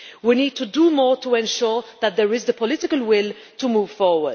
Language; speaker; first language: English; non-native, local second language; Maltese